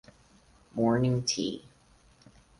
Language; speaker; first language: English; non-native, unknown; Portuguese